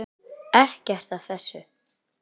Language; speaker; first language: Icelandic; native; Icelandic